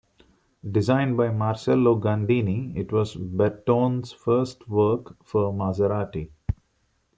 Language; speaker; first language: English; non-native, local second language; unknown